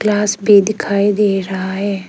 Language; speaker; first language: Hindi; non-native, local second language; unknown